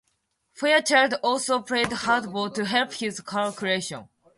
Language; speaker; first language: English; non-native, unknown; Japanese